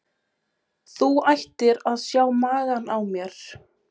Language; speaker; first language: Icelandic; non-native, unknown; Polish